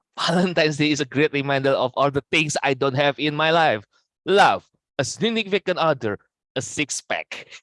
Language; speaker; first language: English; non-native, fluent; Indonesian